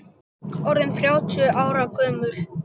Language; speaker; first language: Icelandic; native; Icelandic